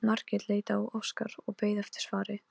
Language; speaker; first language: Icelandic; non-native, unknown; Polish